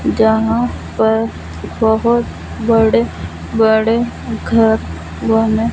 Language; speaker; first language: Hindi; non-native, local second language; Punjabi